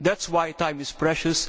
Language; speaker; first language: English; non-native, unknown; Lithuanian